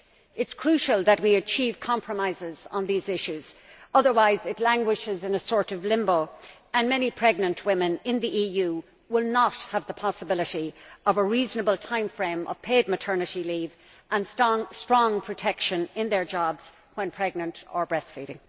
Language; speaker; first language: English; native; English